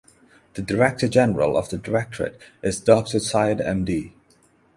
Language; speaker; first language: English; non-native, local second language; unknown